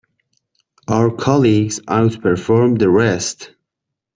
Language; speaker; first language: English; non-native, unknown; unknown